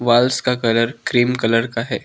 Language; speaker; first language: Hindi; non-native, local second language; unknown